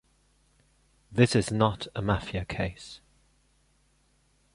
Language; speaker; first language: English; non-native, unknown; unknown